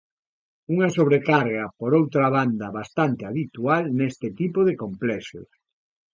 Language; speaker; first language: Galician; native; Galician